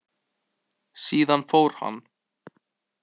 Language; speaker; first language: Icelandic; native; Icelandic